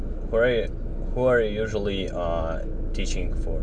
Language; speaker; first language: English; non-native, fluent; Russian